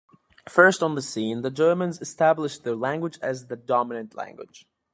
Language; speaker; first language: English; native; English